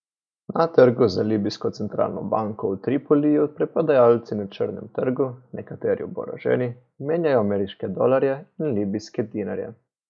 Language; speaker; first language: Slovenian; native; Slovenian